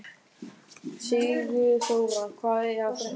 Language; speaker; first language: Icelandic; non-native, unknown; German